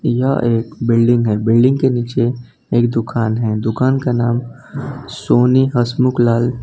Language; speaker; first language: Hindi; non-native, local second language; Gujarati